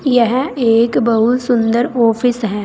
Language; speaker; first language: Hindi; native; Hindi